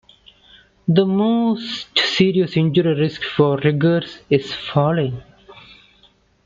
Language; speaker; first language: English; non-native, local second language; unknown